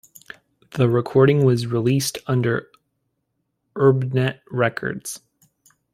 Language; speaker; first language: English; native; English